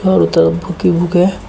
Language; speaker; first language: Hindi; native; Hindi